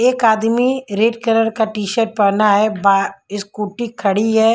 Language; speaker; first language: Hindi; non-native, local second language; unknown